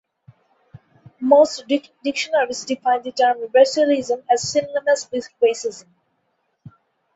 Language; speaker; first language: English; non-native, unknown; Bangla